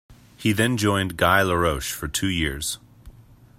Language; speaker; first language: English; native; English